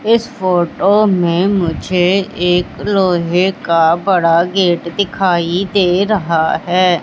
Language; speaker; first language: Hindi; native; Hindi